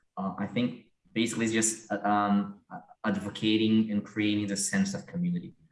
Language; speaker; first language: English; non-native, fluent; Portuguese